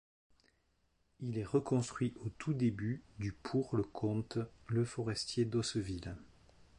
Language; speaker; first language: French; native; French